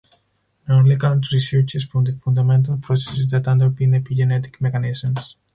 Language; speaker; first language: English; non-native, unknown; Spanish